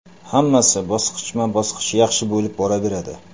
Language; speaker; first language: Uzbek; non-native, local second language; Kara-Kalpak